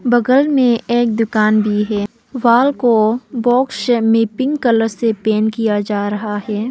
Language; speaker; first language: Hindi; early bilingual, other home language; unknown